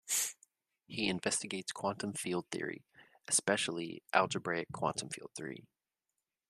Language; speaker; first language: English; native; English